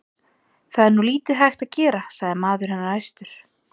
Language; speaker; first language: Icelandic; native; Icelandic